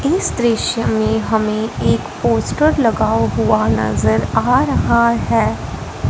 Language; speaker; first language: Hindi; non-native, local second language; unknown